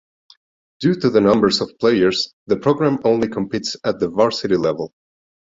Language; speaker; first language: English; non-native, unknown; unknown